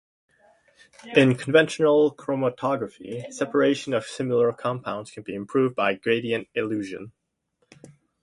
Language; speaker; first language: English; native; English